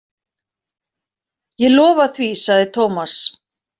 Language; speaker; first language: Icelandic; native; Icelandic